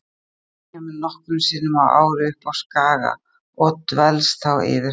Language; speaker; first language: Icelandic; native; Icelandic